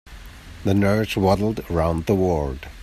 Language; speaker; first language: English; native; English